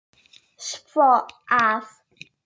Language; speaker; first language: Icelandic; non-native, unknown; Polish